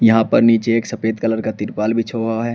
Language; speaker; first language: Hindi; native; Hindi